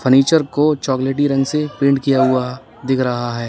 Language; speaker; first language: Hindi; native; Hindi